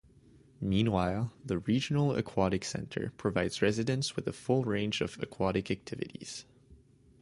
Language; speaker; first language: English; native; English